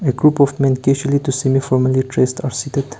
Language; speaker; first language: English; non-native, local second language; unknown